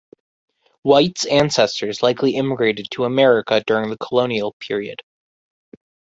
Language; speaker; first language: English; native; English